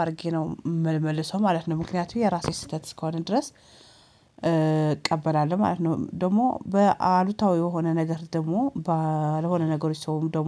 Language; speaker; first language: Amharic; native; Amharic